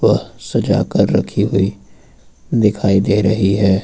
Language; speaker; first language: Hindi; native; Hindi